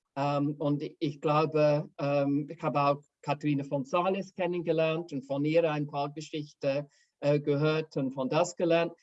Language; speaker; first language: German; non-native, fluent; English